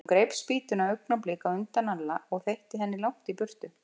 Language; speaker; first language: Icelandic; native; Icelandic